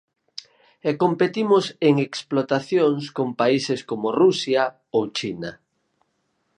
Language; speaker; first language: Galician; native; Galician